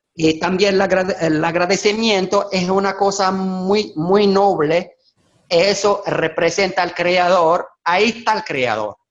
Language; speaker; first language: Spanish; non-native, fluent; Arabic